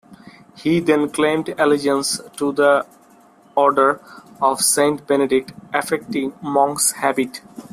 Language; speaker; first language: English; non-native, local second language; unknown